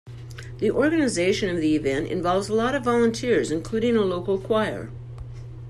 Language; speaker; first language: English; native; English